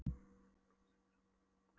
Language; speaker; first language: Icelandic; non-native, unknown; Polish